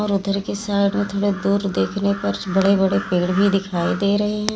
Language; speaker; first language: Hindi; native; Hindi